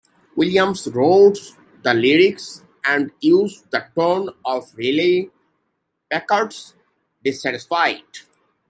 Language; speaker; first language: English; native; English